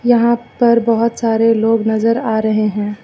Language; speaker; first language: Hindi; native; Hindi